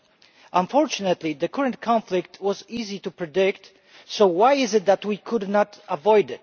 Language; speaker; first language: English; non-native, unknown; Polish